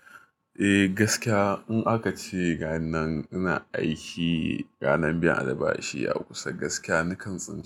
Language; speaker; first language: Hausa; native; Hausa